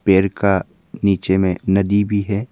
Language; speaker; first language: Hindi; non-native, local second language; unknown